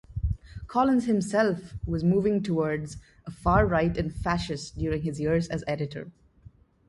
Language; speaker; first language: English; non-native, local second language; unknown